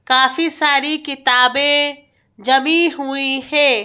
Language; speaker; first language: Hindi; native; Hindi